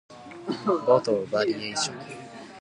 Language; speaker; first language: English; non-native, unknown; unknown